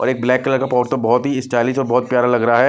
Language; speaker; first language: Hindi; non-native, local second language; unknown